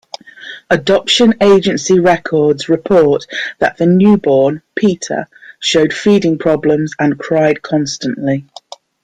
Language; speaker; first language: English; native; English